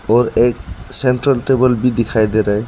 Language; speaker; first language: Hindi; non-native, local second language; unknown